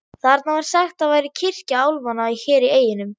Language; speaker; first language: Icelandic; non-native, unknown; German